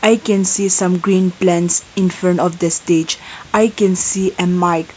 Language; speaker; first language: English; non-native, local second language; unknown